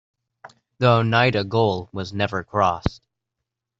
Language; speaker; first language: English; native; English